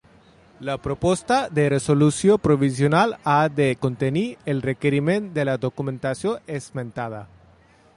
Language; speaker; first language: Catalan; non-native, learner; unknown